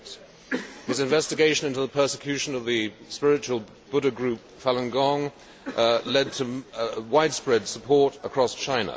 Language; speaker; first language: English; native; English